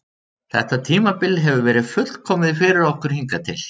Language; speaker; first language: Icelandic; native; Icelandic